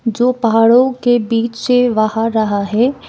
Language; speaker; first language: Hindi; non-native, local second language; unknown